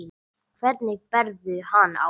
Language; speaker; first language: Icelandic; non-native, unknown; English